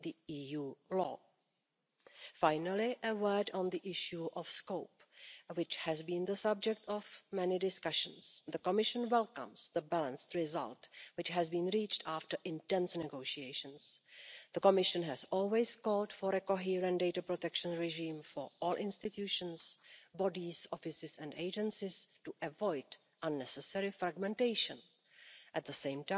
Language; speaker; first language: English; non-native, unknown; German